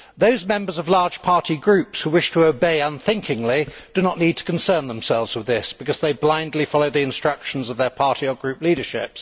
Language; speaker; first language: English; native; English